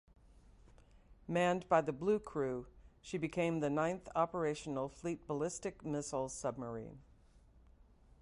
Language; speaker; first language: English; native; English